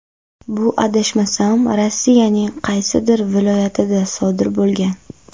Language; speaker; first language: Uzbek; non-native, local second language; Kara-Kalpak